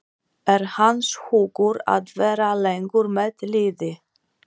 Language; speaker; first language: Icelandic; non-native, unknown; Polish